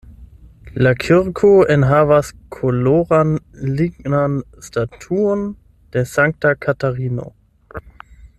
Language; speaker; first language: Esperanto; non-native, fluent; German